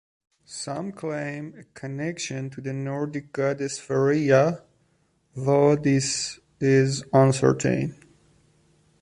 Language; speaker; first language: English; non-native, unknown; Persian